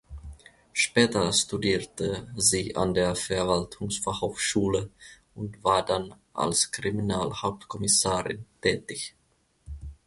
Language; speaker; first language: German; non-native, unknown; Finnish